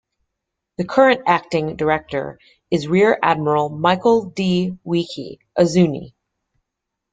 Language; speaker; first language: English; native; English